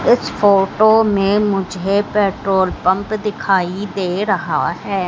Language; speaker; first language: Hindi; native; Hindi